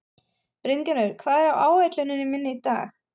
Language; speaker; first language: Icelandic; non-native, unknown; German